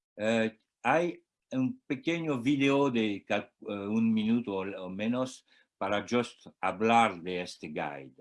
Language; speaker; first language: Spanish; non-native, learner; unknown